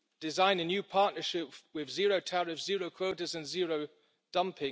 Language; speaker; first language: English; non-native, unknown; German